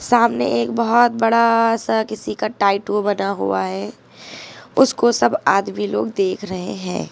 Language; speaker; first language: Hindi; native; Hindi